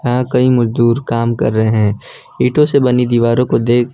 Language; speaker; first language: Hindi; non-native, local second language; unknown